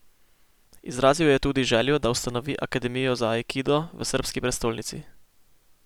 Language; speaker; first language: Slovenian; native; Slovenian